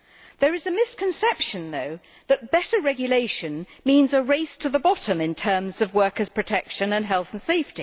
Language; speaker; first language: English; native; English